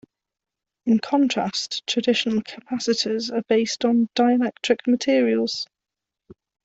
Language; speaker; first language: English; non-native, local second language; Welsh